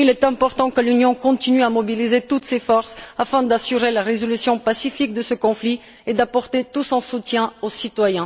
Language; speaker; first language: French; non-native, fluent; Bulgarian